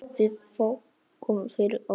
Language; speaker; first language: Icelandic; non-native, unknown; Polish